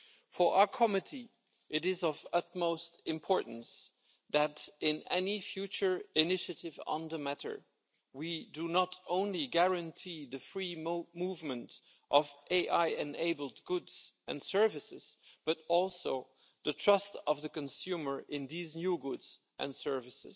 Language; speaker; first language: English; non-native, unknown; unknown